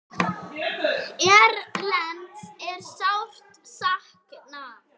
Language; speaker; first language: Icelandic; native; Icelandic